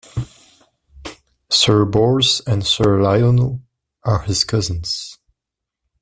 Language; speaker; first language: English; non-native, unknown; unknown